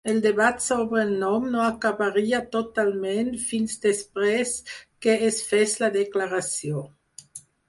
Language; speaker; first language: Catalan; non-native, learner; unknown